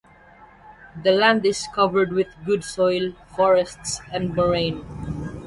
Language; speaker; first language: English; non-native, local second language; Waray